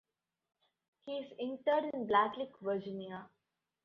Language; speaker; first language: English; non-native, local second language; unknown